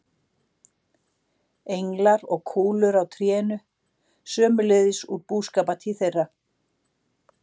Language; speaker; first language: Icelandic; native; Icelandic